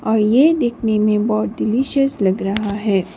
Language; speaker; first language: Hindi; non-native, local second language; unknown